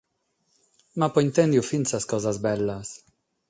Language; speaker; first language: Sardinian; non-native, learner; Catalan